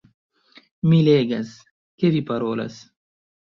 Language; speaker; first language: Esperanto; non-native, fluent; Chinese